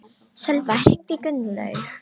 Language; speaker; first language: Icelandic; non-native, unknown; Romanian